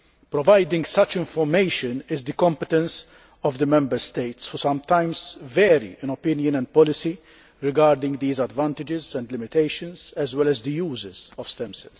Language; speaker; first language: English; non-native, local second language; Maltese